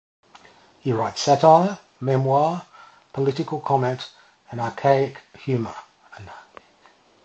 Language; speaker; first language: English; native; English